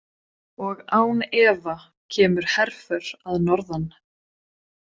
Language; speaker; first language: Icelandic; non-native, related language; Swedish